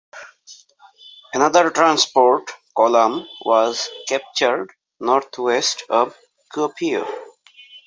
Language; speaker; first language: English; non-native, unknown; Bangla